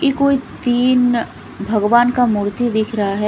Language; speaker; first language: Hindi; non-native, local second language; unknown